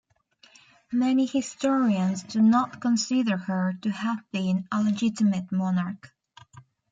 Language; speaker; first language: English; native; English